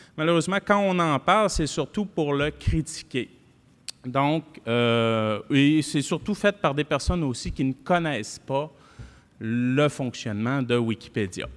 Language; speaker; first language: French; native; French